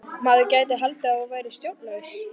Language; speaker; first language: Icelandic; native; Icelandic